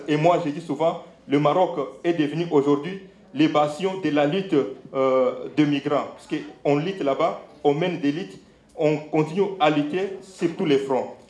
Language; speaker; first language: French; non-native, local second language; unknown